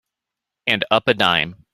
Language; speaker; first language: English; native; English